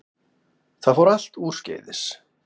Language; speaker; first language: Icelandic; native; Icelandic